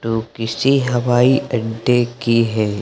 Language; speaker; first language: Hindi; native; Hindi